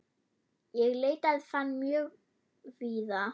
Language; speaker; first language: Icelandic; non-native, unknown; German